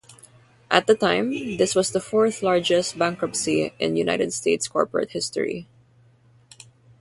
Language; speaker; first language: English; non-native, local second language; Filipino